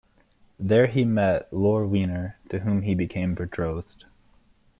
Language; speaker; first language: English; native; English